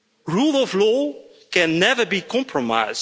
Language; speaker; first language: English; non-native, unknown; Dutch